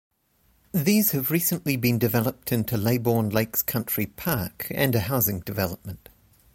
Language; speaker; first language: English; native; English